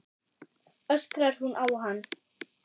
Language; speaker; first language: Icelandic; non-native, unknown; German